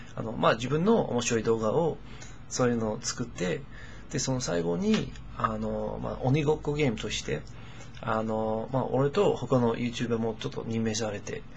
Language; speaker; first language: Japanese; non-native, fluent; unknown